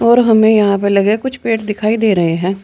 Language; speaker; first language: Hindi; native; Hindi